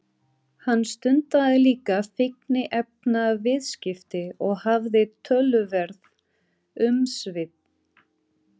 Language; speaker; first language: Icelandic; non-native, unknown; Portuguese